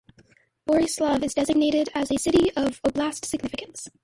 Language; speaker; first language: English; native; English